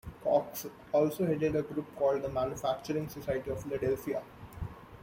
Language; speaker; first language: English; non-native, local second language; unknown